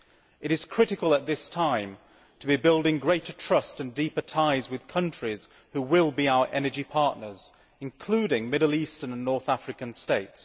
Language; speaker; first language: English; native; English